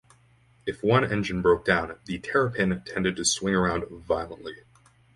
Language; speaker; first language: English; native; English